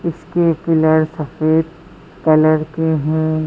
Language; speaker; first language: Hindi; native; Hindi